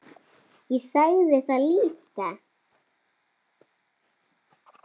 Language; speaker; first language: Icelandic; native; Icelandic